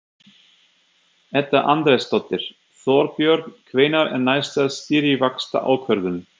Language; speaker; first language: Icelandic; non-native, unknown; German